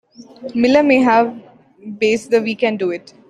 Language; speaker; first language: English; non-native, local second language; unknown